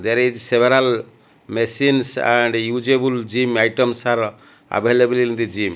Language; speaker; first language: English; non-native, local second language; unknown